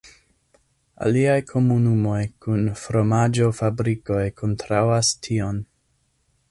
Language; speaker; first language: Esperanto; non-native, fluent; English